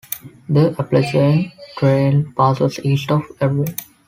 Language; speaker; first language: English; non-native, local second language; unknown